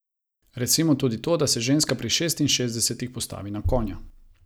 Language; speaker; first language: Slovenian; non-native, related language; Croatian